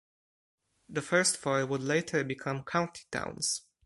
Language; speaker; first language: English; non-native, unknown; Polish